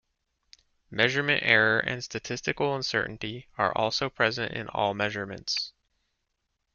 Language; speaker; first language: English; native; English